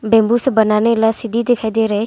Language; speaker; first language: Hindi; non-native, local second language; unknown